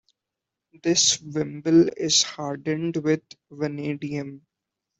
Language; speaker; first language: English; non-native, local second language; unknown